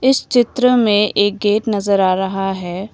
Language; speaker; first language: Hindi; non-native, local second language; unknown